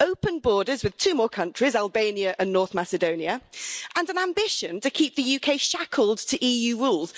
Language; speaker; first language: English; native; English